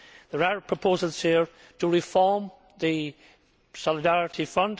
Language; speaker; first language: English; native; English